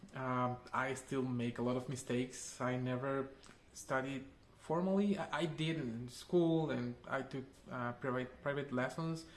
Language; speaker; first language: English; non-native, fluent; Spanish